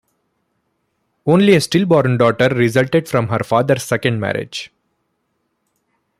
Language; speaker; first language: English; non-native, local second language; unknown